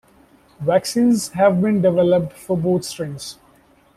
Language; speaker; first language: English; non-native, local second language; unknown